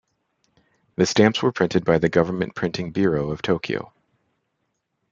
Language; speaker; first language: English; native; English